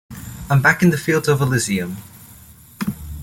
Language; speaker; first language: English; native; English